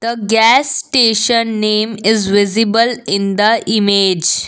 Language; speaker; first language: English; non-native, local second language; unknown